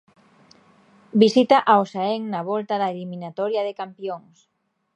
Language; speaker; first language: Galician; native; Galician